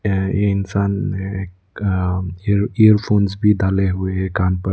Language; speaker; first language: Hindi; non-native, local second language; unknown